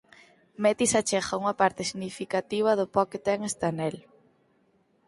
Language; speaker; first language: Galician; native; Galician